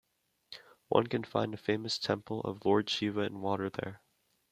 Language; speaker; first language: English; native; English